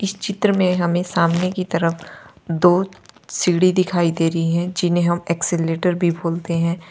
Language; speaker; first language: Hindi; native; Hindi